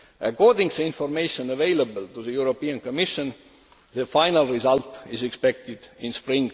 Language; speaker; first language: English; non-native, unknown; Estonian